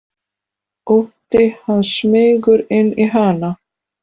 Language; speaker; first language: Icelandic; non-native, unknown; Polish